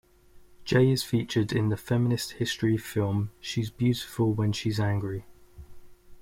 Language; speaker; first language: English; native; English